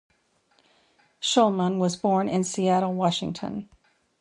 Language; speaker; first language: English; native; English